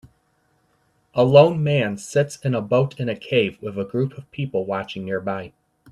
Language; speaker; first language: English; native; English